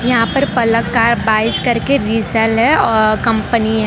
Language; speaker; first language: Hindi; non-native, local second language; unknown